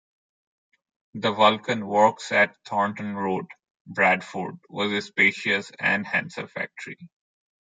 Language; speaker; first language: English; non-native, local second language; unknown